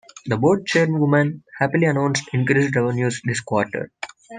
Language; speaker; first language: English; non-native, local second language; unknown